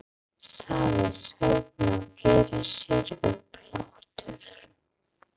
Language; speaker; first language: Icelandic; non-native, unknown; English